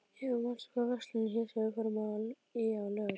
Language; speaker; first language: Icelandic; native; Icelandic